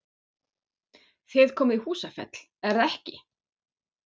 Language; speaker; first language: Icelandic; non-native, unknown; German